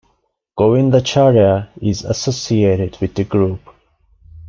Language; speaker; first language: English; non-native, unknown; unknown